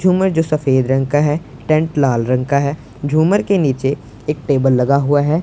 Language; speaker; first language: Hindi; non-native, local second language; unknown